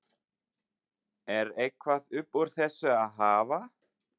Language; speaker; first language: Icelandic; non-native, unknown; German